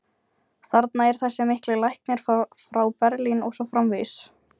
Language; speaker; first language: Icelandic; non-native, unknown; Ukrainian